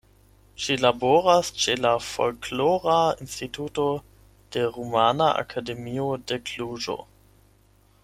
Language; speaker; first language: Esperanto; non-native, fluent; German